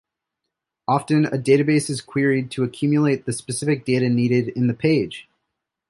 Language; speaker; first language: English; native; English